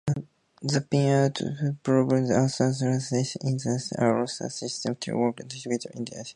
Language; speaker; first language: English; non-native, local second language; Fula